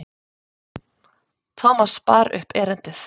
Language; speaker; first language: Icelandic; native; Icelandic